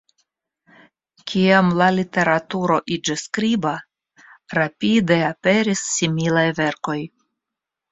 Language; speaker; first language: Esperanto; non-native, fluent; Russian